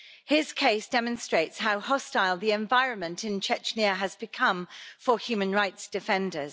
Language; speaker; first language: English; native; English